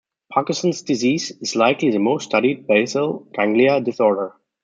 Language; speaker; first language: English; non-native, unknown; German